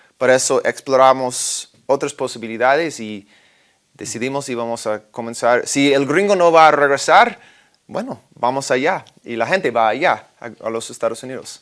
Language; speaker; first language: Spanish; non-native, fluent; English